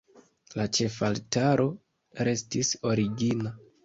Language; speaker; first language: Esperanto; non-native, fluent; Kinyarwanda